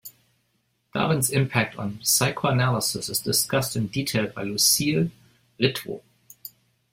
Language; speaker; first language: English; non-native, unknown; German